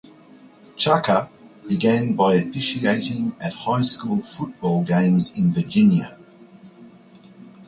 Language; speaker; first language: English; native; English